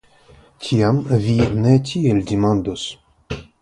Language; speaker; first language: Esperanto; non-native, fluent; Russian